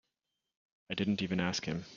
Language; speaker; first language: English; native; English